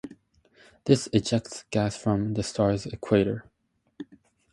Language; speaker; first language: English; native; English